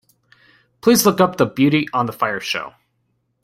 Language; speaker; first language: English; native; English